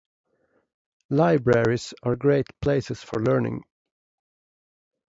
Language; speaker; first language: English; non-native, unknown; Swedish